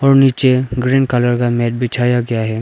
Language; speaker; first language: Hindi; non-native, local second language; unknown